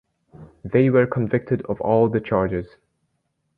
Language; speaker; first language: English; native; English